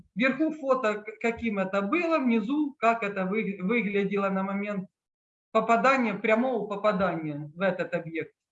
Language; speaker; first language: Russian; native; Russian